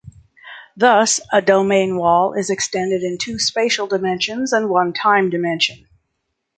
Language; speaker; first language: English; native; English